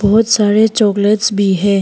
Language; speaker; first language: Hindi; non-native, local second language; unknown